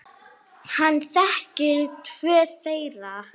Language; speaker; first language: Icelandic; non-native, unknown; Arabic